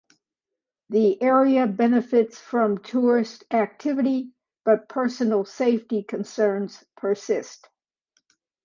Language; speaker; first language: English; native; English